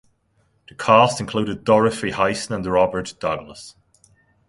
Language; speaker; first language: English; non-native, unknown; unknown